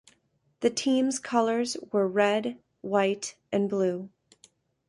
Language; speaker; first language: English; native; English